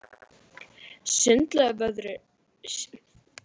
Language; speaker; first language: Icelandic; native; Icelandic